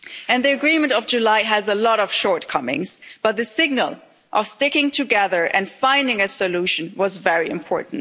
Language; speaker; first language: English; non-native, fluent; German